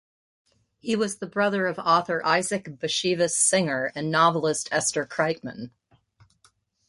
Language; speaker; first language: English; native; English